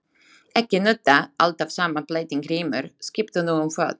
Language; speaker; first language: Icelandic; non-native, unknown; Slovak